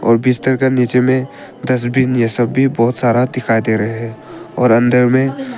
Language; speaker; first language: Hindi; non-native, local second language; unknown